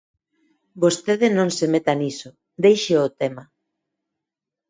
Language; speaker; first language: Galician; non-native, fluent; Spanish